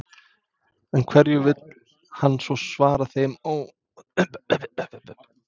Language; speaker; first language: Icelandic; non-native, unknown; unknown